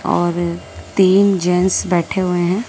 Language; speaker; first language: Hindi; native; Hindi